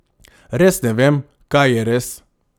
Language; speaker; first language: Slovenian; non-native, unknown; Macedonian